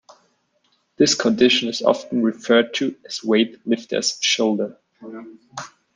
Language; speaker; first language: English; non-native, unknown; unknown